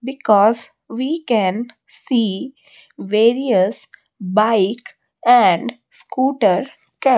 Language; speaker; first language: English; non-native, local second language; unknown